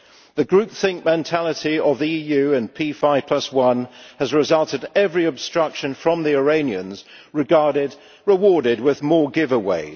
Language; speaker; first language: English; native; English